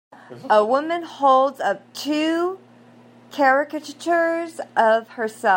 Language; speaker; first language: English; native; English